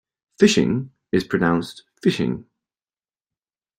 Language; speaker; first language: English; native; English